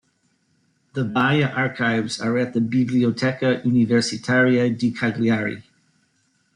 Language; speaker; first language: English; native; English